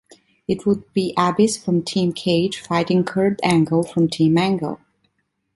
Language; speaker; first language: English; non-native, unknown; Italian